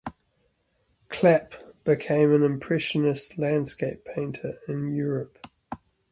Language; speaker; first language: English; native; English